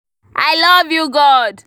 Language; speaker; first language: English; non-native, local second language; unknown